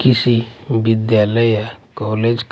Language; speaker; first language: Hindi; non-native, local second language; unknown